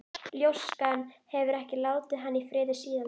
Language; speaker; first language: Icelandic; native; Icelandic